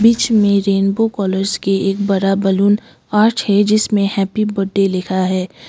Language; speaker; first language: Hindi; non-native, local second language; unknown